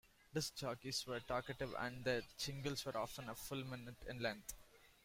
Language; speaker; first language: English; non-native, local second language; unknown